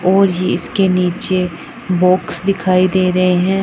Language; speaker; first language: Hindi; non-native, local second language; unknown